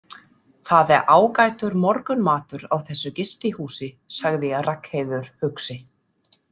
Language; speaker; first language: Icelandic; non-native, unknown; German